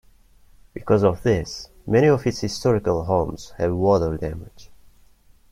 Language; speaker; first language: English; non-native, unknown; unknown